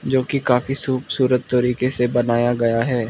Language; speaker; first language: Hindi; non-native, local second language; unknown